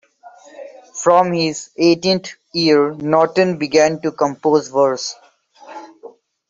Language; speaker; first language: English; non-native, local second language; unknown